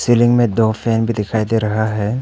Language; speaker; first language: Hindi; non-native, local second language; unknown